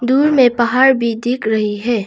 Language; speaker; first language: Hindi; non-native, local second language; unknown